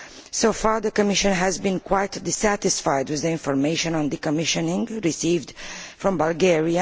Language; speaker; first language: English; non-native, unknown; Romanian